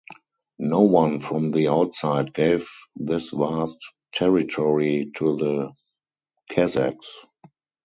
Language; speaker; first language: English; non-native, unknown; German